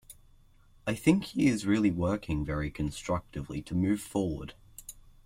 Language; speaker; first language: English; native; English